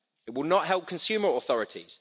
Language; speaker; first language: English; native; English